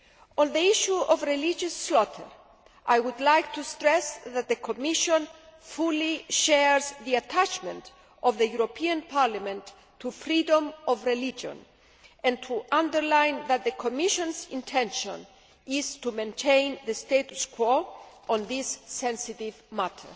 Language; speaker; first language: English; non-native, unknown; Greek